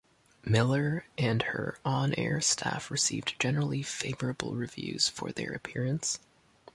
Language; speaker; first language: English; native; English